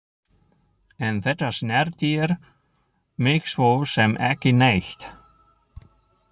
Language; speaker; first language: Icelandic; non-native, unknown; German